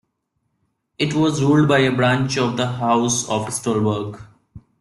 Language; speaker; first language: English; non-native, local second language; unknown